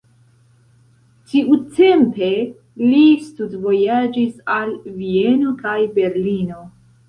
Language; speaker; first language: Esperanto; non-native, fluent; Central Kurdish